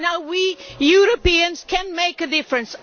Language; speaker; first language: English; non-native, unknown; Portuguese